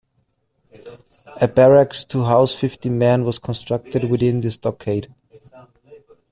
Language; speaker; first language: English; non-native, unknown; German